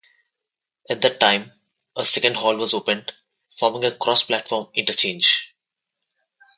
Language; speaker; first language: English; non-native, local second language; Telugu